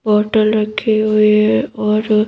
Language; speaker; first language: Hindi; native; Hindi